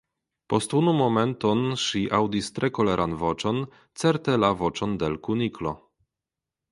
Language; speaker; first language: Esperanto; non-native, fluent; Polish